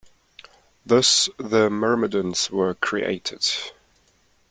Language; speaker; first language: English; non-native, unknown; German